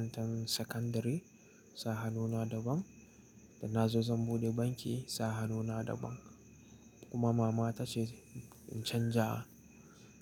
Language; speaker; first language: Hausa; native; Hausa